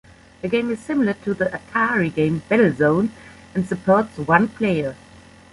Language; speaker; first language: English; non-native, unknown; German